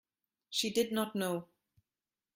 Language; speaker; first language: English; non-native, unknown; German